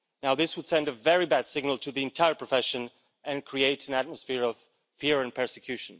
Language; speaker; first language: English; non-native, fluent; Slovak